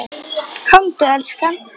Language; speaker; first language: Icelandic; native; Icelandic